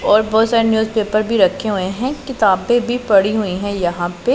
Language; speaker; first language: Hindi; non-native, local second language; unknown